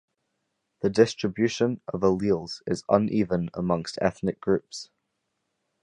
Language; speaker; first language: English; native; English